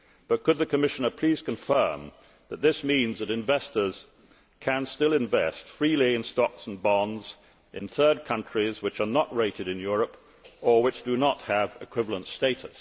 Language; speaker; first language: English; native; English